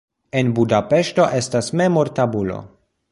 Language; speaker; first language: Esperanto; non-native, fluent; Polish